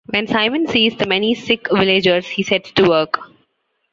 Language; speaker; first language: English; non-native, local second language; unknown